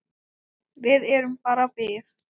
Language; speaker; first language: Icelandic; non-native, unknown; Thai